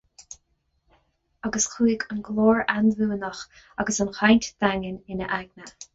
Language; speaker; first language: Irish; non-native, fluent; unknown